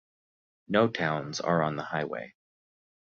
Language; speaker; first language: English; native; English